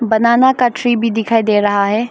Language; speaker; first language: Hindi; early bilingual, other home language; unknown